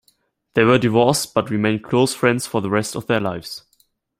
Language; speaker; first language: English; non-native, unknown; German